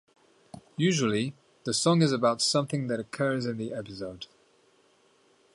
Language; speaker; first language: English; native; English